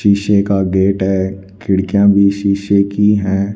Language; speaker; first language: Hindi; native; Hindi